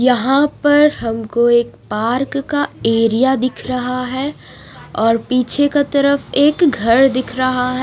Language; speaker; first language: Hindi; non-native, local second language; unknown